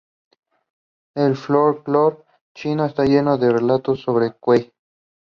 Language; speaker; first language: English; non-native, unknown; Spanish